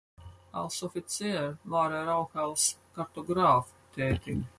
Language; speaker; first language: German; non-native, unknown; Latvian